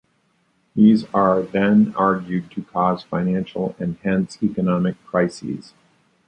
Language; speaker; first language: English; native; English